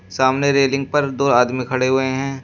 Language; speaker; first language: Hindi; native; Hindi